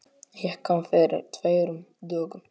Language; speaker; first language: Icelandic; non-native, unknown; Polish